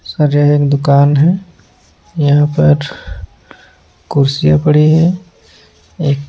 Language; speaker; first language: Hindi; non-native, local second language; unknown